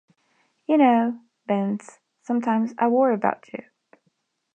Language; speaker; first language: English; non-native, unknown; Spanish